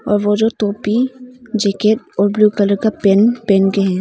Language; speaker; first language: Hindi; non-native, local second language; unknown